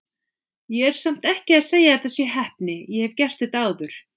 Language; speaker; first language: Icelandic; native; Icelandic